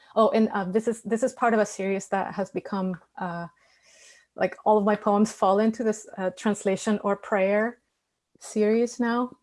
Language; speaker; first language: English; non-native, fluent; Spanish